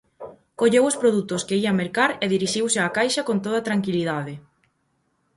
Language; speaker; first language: Galician; native; Galician